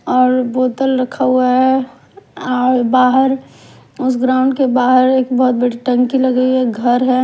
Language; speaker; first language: Hindi; non-native, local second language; Punjabi